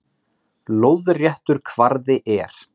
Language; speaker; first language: Icelandic; native; Icelandic